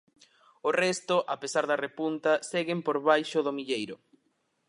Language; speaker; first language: Galician; native; Galician